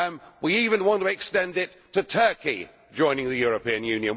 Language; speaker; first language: English; native; English